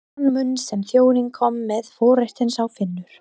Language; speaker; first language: Icelandic; non-native, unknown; English